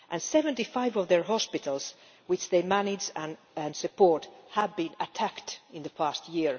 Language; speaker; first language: English; non-native, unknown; Finnish